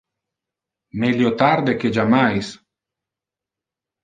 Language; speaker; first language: Interlingua; non-native, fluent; Italian